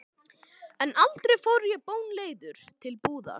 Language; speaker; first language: Icelandic; native; Icelandic